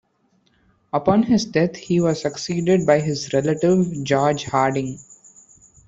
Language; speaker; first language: English; non-native, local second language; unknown